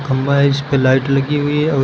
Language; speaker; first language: Hindi; native; Hindi